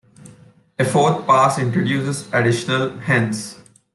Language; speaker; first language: English; non-native, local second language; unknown